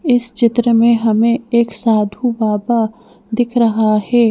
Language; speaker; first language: Hindi; native; Hindi